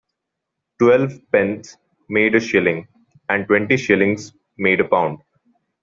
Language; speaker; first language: English; non-native, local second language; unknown